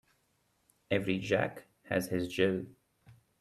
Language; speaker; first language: English; non-native, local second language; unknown